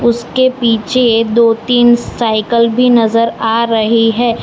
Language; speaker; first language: Hindi; non-native, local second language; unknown